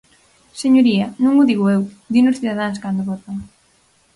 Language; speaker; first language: Galician; native; Galician